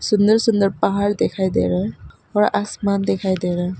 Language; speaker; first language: Hindi; non-native, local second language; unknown